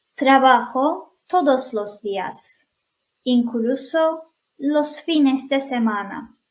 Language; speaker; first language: Spanish; non-native, fluent; Turkish